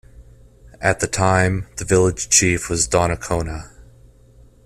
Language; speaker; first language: English; native; English